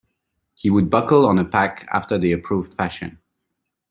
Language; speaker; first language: English; non-native, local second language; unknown